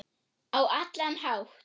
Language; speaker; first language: Icelandic; non-native, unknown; German